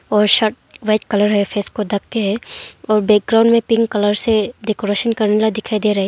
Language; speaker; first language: Hindi; non-native, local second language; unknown